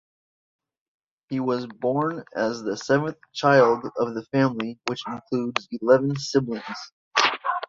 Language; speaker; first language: English; native; English